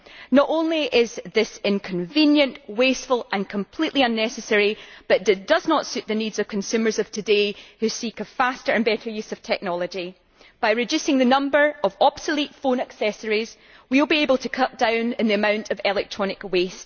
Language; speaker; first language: English; native; English